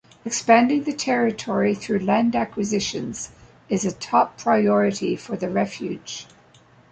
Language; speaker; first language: English; native; English